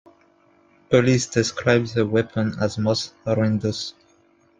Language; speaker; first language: English; non-native, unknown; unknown